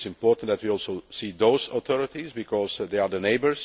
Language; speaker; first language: English; non-native, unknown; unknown